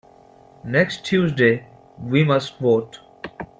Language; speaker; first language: English; non-native, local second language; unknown